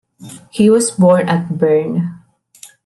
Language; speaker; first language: English; non-native, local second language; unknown